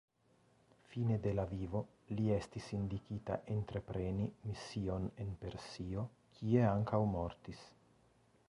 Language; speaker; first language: Esperanto; non-native, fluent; Italian